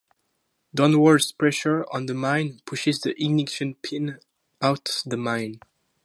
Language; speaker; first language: English; non-native, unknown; French